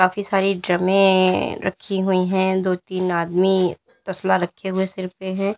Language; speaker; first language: Hindi; native; Hindi